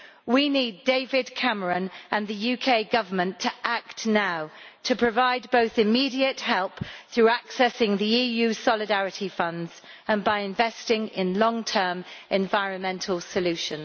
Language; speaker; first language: English; native; English